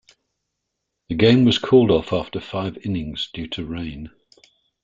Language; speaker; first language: English; native; English